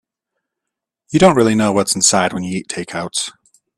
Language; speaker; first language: English; native; English